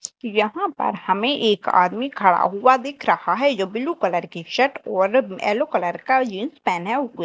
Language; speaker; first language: Hindi; native; Hindi